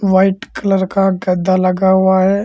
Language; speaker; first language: Hindi; native; Hindi